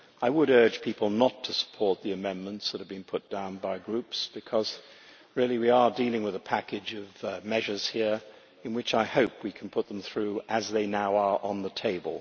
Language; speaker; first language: English; native; English